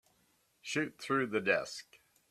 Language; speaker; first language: English; native; English